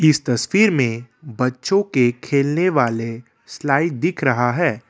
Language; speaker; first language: Hindi; non-native, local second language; Assamese